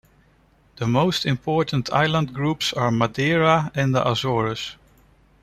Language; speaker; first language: English; non-native, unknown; Dutch